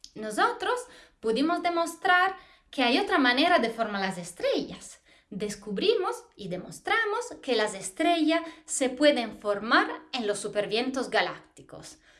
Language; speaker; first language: Spanish; non-native, fluent; Italian